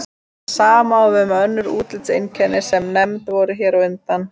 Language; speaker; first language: Icelandic; native; Icelandic